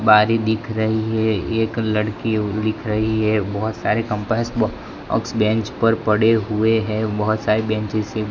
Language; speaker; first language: Hindi; non-native, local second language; Gujarati